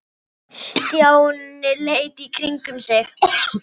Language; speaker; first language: Icelandic; non-native, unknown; Filipino